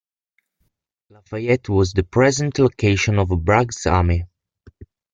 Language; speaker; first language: English; non-native, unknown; Italian